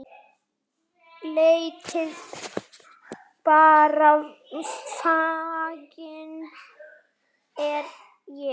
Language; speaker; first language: Icelandic; native; Icelandic